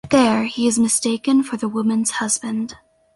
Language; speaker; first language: English; native; English